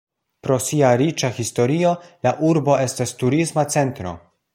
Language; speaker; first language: Esperanto; non-native, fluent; Polish